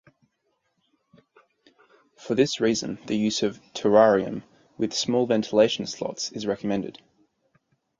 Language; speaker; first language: English; native; English